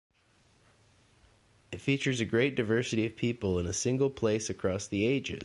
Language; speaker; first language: English; native; English